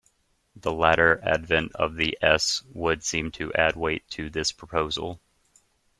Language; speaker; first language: English; native; English